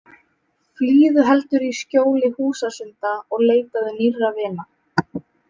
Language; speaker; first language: Icelandic; native; Icelandic